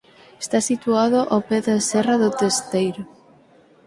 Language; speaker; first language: Galician; native; Galician